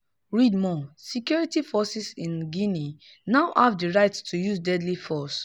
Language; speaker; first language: English; non-native, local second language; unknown